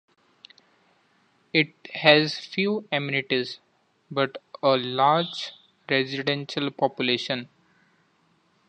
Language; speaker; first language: English; non-native, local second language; Marathi